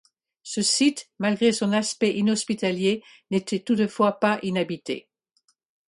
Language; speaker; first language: French; non-native, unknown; English